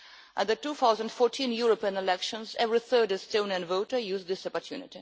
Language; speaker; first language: English; non-native, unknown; Russian